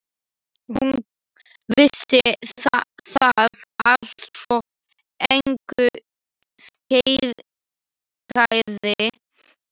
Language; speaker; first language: Icelandic; non-native, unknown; Slovak